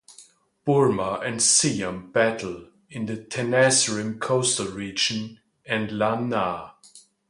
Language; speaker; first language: English; non-native, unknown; German